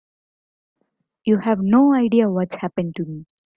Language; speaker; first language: English; non-native, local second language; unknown